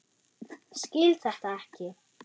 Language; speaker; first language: Icelandic; non-native, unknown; German